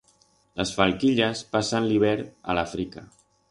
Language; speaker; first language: Aragonese; non-native, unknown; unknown